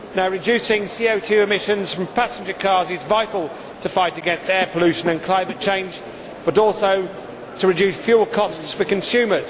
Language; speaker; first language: English; native; English